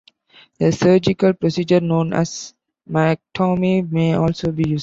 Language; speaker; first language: English; non-native, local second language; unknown